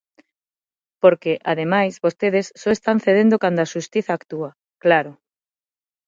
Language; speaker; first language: Galician; non-native, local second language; Spanish